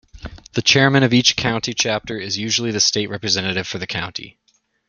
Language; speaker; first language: English; native; English